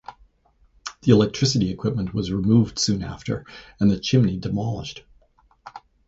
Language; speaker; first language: English; native; English